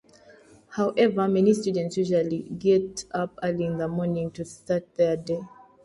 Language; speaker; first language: English; native; English